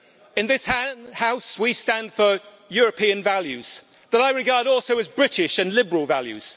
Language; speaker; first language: English; native; English